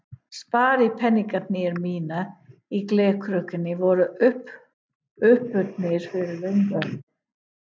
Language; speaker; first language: Icelandic; non-native, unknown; English